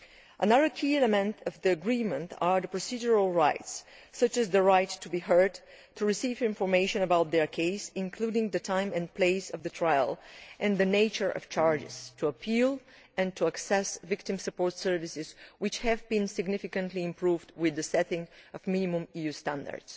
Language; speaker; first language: English; non-native, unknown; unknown